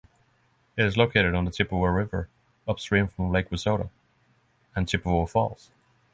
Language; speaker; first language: English; non-native, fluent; Norwegian